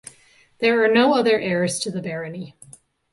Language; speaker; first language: English; native; English